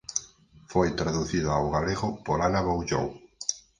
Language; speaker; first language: Galician; native; Galician